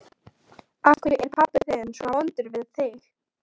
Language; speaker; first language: Icelandic; non-native, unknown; Polish